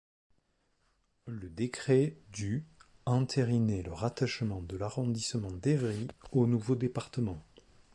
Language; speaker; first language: French; native; French